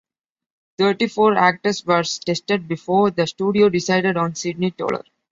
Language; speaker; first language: English; non-native, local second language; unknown